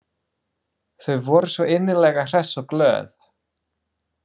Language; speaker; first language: Icelandic; non-native, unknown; English